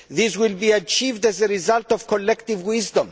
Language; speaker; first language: English; non-native, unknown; Greek